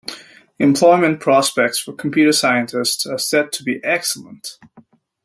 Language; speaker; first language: English; native; English